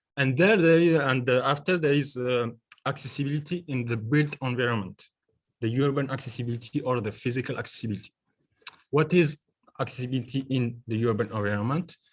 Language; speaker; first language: English; non-native, learner; French